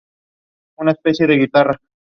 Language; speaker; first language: English; non-native, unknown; Spanish